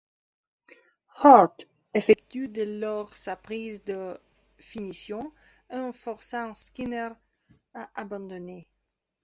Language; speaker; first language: French; non-native, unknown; Belarusian